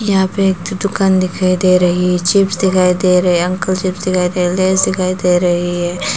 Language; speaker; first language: Hindi; non-native, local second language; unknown